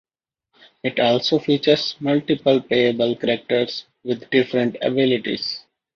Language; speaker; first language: English; non-native, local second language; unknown